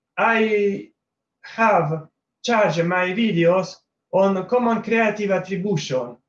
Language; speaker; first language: English; non-native, learner; Italian